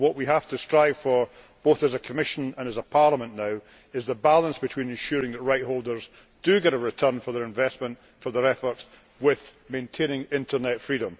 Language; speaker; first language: English; native; English